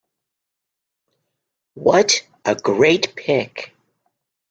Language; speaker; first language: English; native; English